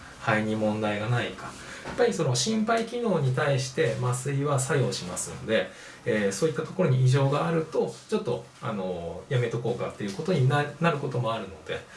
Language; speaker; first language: Japanese; native; Japanese